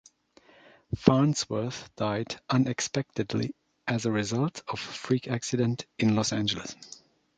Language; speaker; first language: English; non-native, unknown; German